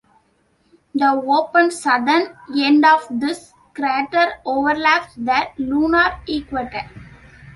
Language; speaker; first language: English; non-native, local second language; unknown